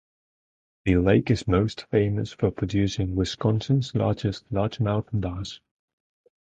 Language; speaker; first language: English; non-native, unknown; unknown